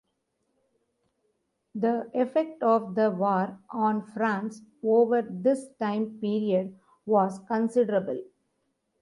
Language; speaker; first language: English; non-native, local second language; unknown